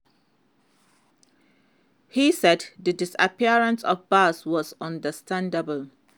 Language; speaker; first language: English; non-native, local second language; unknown